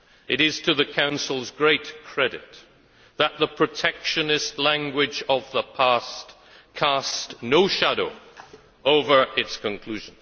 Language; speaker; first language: English; native; English